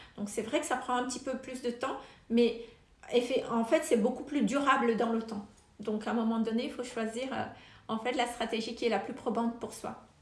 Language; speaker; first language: French; non-native, local second language; Malagasy